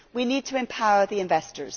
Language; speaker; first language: English; native; English